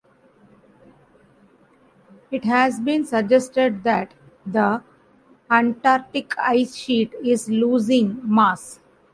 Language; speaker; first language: English; non-native, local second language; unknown